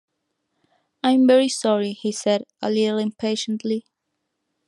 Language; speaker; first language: English; non-native, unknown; Spanish